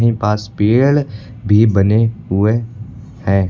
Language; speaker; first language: Hindi; native; Hindi